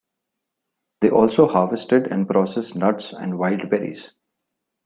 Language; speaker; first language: English; non-native, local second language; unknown